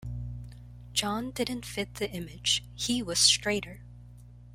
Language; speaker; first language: English; non-native, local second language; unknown